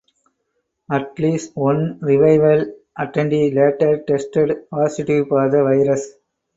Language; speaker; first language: English; non-native, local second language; Tamil